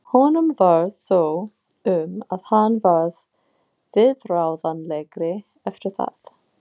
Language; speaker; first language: Icelandic; non-native, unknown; English